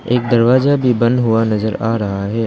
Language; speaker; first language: Hindi; non-native, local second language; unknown